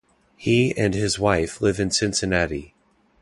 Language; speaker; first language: English; native; English